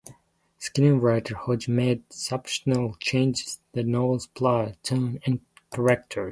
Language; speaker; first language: English; non-native, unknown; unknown